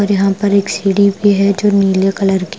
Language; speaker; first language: Hindi; non-native, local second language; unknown